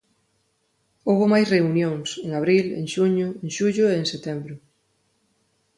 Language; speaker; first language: Galician; non-native, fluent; Spanish